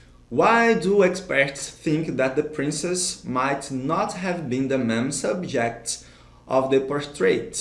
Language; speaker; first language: English; non-native, fluent; Portuguese